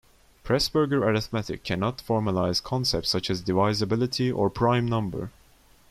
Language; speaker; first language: English; non-native, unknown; Turkish